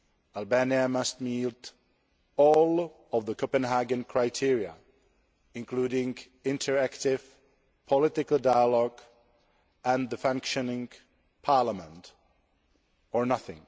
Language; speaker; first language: English; non-native, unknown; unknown